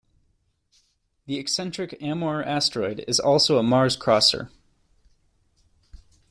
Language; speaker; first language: English; native; English